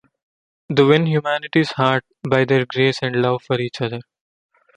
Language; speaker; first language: English; non-native, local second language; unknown